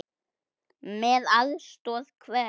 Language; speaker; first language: Icelandic; native; Icelandic